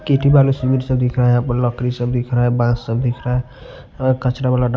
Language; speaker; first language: Hindi; non-native, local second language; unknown